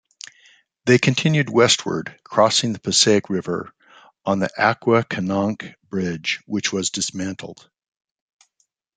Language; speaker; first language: English; native; English